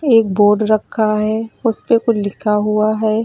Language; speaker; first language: Hindi; native; Hindi